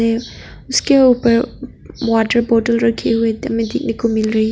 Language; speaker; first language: Hindi; non-native, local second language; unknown